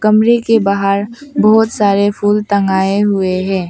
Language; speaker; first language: Hindi; non-native, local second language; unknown